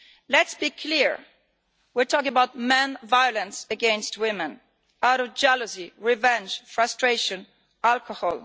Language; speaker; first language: English; non-native, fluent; Italian